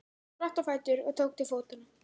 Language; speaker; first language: Icelandic; native; Icelandic